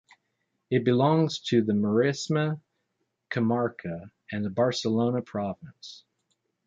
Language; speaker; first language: English; native; English